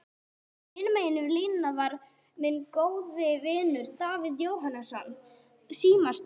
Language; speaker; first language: Icelandic; non-native, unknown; English